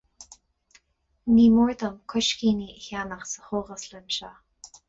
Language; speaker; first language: Irish; non-native, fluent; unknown